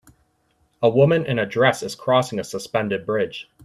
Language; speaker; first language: English; native; English